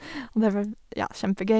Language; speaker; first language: Norwegian; non-native, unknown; English